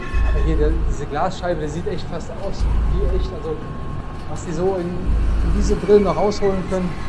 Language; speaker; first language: German; native; German